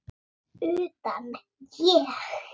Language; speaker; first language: Icelandic; native; Icelandic